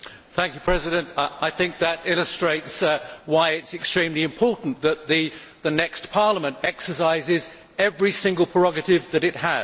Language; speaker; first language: English; native; English